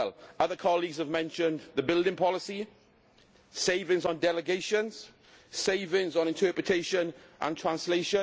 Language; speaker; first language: English; native; English